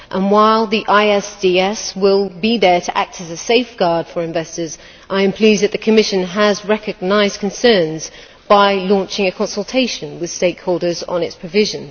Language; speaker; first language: English; native; English